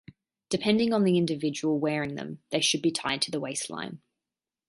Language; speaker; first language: English; native; English